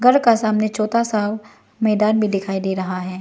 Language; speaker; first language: Hindi; non-native, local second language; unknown